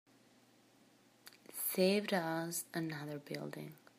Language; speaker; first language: English; native; English